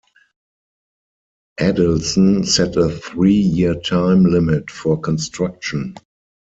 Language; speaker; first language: English; non-native, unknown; German